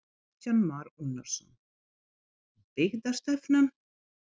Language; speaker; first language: Icelandic; non-native, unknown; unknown